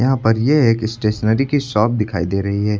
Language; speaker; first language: Hindi; native; Hindi